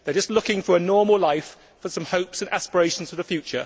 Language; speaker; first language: English; native; English